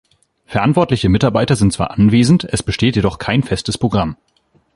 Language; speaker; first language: German; native; German